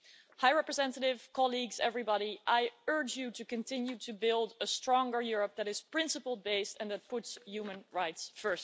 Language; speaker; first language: English; non-native, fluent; Dutch